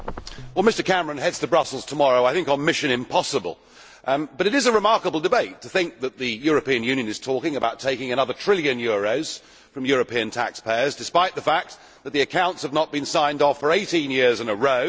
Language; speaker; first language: English; native; English